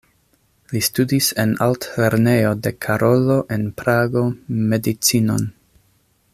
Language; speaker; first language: Esperanto; non-native, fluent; English